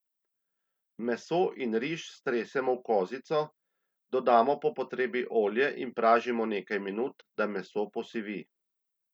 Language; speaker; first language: Slovenian; native; Slovenian